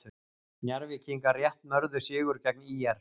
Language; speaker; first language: Icelandic; native; Icelandic